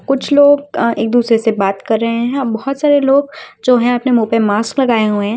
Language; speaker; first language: Hindi; native; Hindi